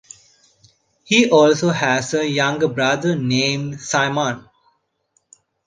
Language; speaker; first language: English; non-native, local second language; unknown